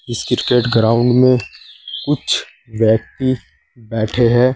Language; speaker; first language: Hindi; native; Hindi